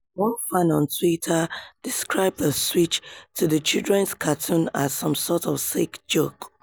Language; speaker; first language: English; non-native, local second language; Yoruba